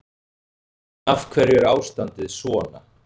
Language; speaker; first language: Icelandic; native; Icelandic